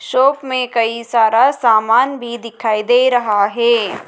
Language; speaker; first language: Hindi; native; Hindi